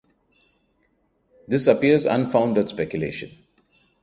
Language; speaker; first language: English; non-native, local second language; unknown